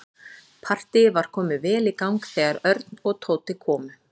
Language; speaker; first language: Icelandic; native; Icelandic